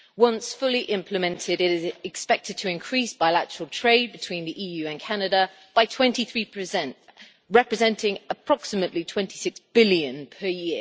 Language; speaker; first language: English; native; English